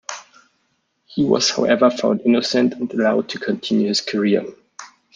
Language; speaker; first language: English; non-native, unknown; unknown